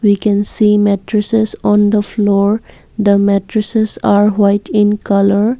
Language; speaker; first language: English; non-native, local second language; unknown